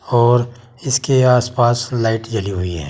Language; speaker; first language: Hindi; native; Hindi